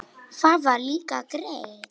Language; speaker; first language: Icelandic; non-native, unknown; Polish